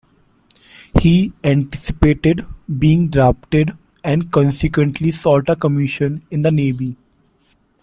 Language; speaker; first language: English; non-native, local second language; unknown